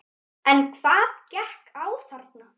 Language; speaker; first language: Icelandic; native; Icelandic